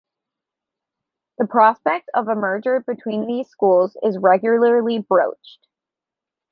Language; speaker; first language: English; native; English